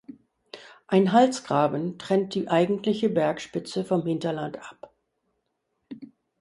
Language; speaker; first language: German; non-native, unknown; English